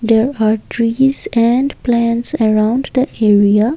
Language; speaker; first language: English; non-native, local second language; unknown